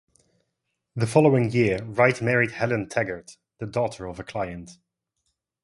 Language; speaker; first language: English; non-native, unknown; Dutch